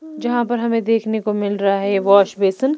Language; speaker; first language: Hindi; non-native, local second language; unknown